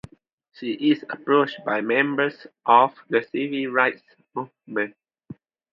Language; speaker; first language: English; non-native, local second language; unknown